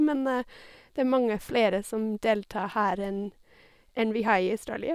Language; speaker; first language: Norwegian; non-native, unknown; English